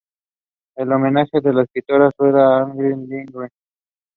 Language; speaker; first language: English; non-native, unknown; Spanish